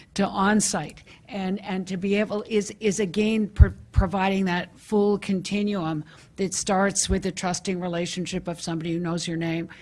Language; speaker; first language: English; native; English